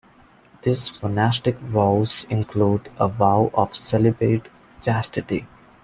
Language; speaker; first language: English; non-native, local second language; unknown